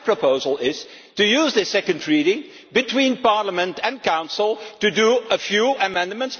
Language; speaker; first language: English; non-native, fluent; Dutch